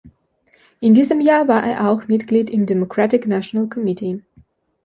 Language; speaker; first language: German; non-native, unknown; Belarusian